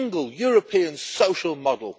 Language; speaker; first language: English; native; English